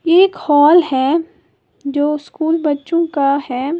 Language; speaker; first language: Hindi; native; Hindi